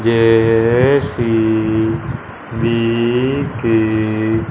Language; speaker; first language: Hindi; non-native, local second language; Punjabi